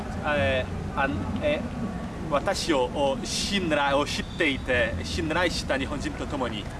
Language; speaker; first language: Japanese; non-native, learner; Portuguese